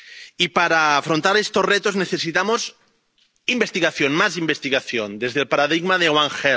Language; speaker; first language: Spanish; non-native, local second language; Catalan